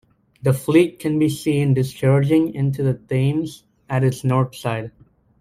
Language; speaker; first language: English; native; English